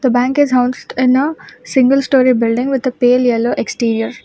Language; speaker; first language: English; non-native, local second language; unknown